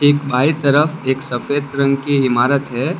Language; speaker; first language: Hindi; non-native, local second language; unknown